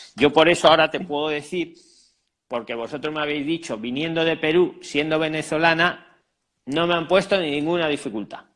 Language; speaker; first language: Spanish; native; Spanish